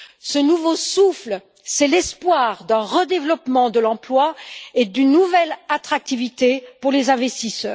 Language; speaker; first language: French; native; French